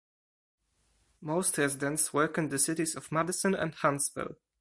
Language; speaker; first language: English; non-native, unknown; Polish